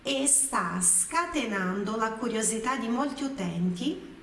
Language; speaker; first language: Italian; non-native, fluent; Portuguese